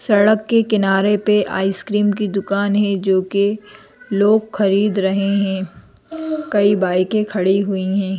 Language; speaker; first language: Hindi; native; Hindi